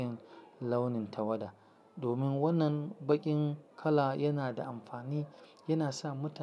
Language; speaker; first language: Hausa; non-native, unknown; Yoruba